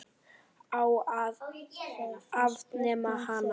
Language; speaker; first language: Icelandic; native; Icelandic